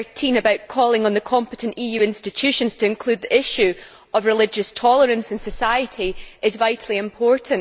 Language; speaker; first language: English; native; English